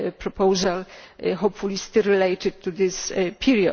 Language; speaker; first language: English; non-native, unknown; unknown